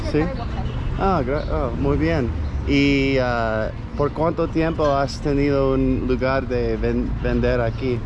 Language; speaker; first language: Spanish; non-native, learner; English